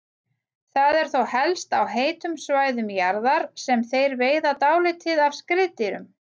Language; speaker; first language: Icelandic; native; Icelandic